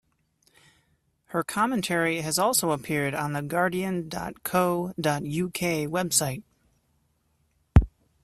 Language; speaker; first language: English; native; English